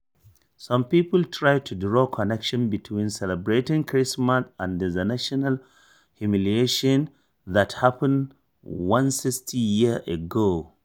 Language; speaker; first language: English; non-native, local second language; Hausa